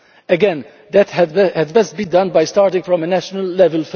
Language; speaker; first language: English; non-native, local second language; Maltese